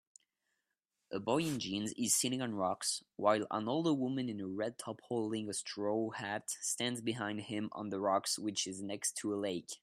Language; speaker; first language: English; non-native, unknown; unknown